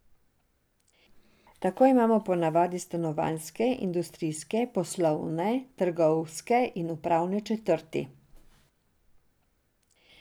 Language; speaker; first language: Slovenian; non-native, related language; Serbian